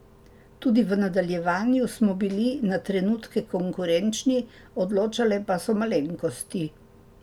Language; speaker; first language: Slovenian; native; Slovenian